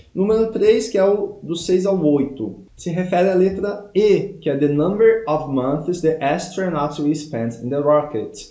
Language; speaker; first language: Portuguese; native; Portuguese